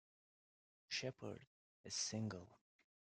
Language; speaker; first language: English; non-native, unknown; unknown